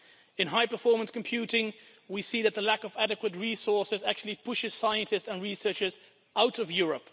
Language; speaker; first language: English; non-native, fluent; Dutch